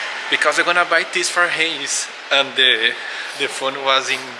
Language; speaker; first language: English; non-native, learner; Portuguese